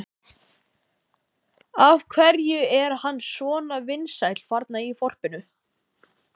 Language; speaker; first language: Icelandic; native; Icelandic